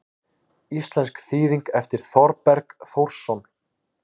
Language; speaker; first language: Icelandic; native; Icelandic